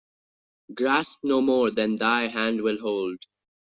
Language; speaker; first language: English; non-native, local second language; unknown